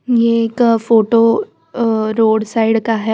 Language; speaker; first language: Hindi; non-native, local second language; Gujarati